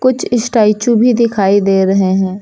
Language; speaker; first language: Hindi; native; Hindi